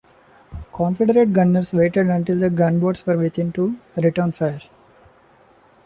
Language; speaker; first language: English; non-native, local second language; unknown